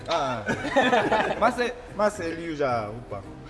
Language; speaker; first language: Portuguese; non-native, learner; Korean